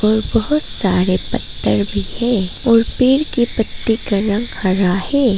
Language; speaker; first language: Hindi; non-native, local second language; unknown